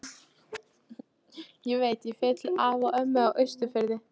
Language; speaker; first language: Icelandic; non-native, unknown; Polish